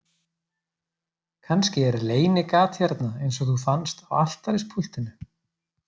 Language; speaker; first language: Icelandic; native; Icelandic